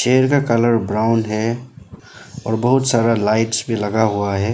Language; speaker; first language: Hindi; non-native, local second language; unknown